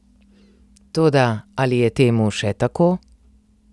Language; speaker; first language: Slovenian; native; Slovenian